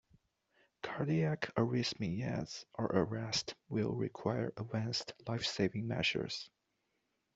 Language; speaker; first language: English; non-native, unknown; Chinese